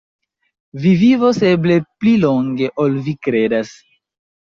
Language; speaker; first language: Esperanto; non-native, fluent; Chinese